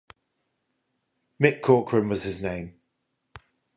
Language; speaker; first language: English; native; English